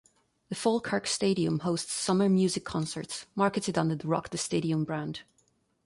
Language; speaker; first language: English; non-native, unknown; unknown